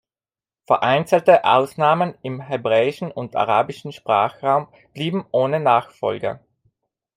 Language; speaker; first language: German; non-native, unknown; Italian